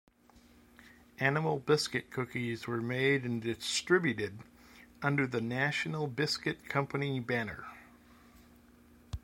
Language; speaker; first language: English; native; English